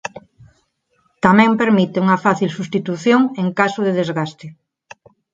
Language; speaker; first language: Galician; non-native, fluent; Spanish